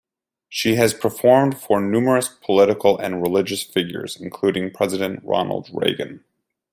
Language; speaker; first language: English; native; English